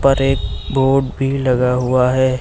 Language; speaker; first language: Hindi; native; Hindi